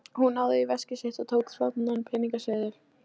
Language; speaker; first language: Icelandic; non-native, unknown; Polish